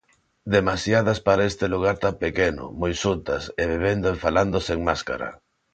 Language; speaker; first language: Galician; non-native, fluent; Spanish